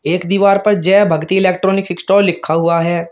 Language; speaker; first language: Hindi; native; Hindi